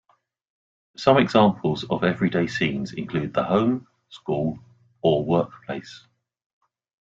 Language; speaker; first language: English; native; English